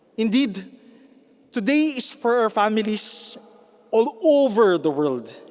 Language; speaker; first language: English; non-native, local second language; Filipino